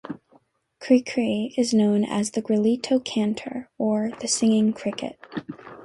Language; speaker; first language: English; native; English